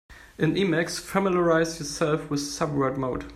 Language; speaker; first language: English; non-native, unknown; German